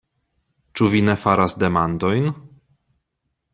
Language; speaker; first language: Esperanto; non-native, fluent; Polish